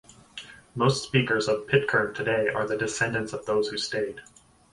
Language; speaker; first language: English; native; English